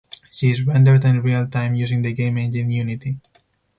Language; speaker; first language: English; non-native, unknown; Spanish